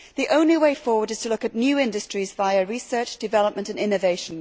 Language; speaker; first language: English; native; English